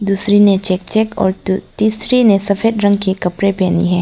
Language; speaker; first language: Hindi; non-native, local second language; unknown